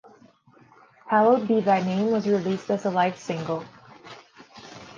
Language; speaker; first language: English; non-native, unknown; Portuguese